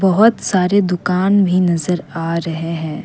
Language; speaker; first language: Hindi; non-native, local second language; Assamese